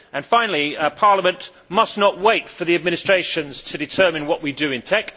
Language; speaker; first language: English; native; English